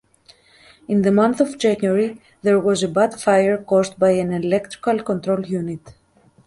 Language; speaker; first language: English; native; English